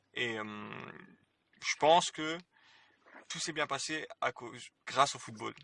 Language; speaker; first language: French; early bilingual, other home language; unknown